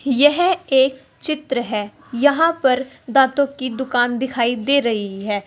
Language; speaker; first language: Hindi; native; Hindi